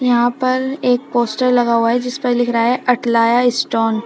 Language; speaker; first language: Hindi; native; Hindi